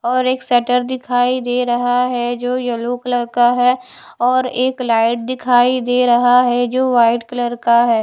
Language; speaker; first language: Hindi; non-native, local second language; Punjabi